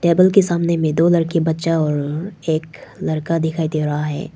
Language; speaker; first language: Hindi; non-native, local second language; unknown